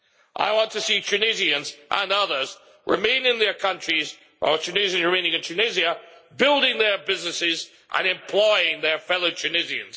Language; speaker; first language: English; native; English